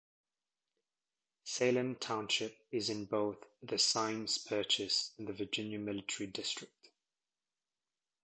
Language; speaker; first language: English; native; English